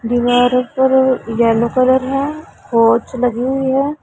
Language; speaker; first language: Hindi; non-native, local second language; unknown